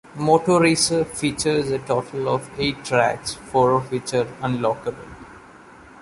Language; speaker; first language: English; non-native, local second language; Malayalam